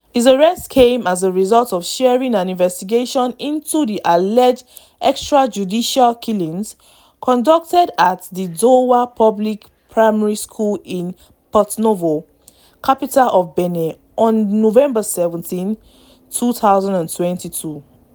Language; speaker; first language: English; non-native, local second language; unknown